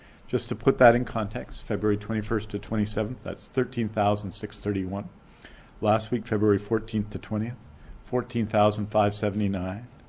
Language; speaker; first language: English; native; English